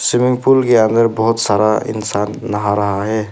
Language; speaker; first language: Hindi; non-native, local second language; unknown